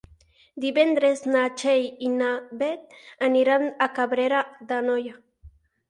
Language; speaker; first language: Catalan; non-native, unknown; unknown